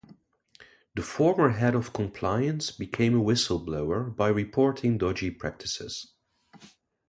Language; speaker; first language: English; non-native, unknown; Dutch